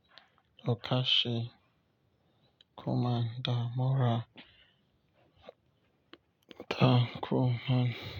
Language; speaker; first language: Hausa; non-native, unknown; Yoruba